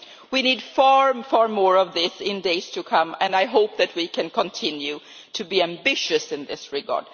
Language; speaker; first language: English; non-native, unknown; Swedish